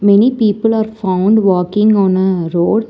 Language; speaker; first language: English; non-native, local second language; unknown